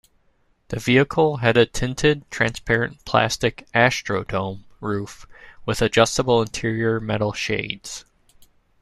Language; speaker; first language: English; native; English